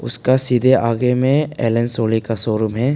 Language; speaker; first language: Hindi; non-native, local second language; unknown